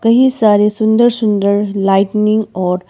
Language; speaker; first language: Hindi; early bilingual, other home language; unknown